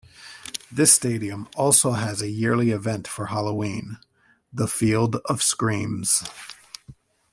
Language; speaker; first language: English; native; English